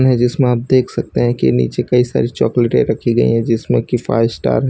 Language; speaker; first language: Hindi; non-native, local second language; Gujarati